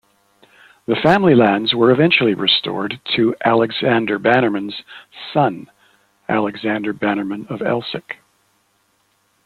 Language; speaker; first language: English; native; English